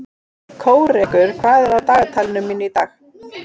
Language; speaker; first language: Icelandic; native; Icelandic